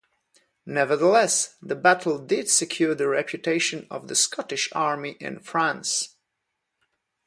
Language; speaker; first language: English; non-native, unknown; Polish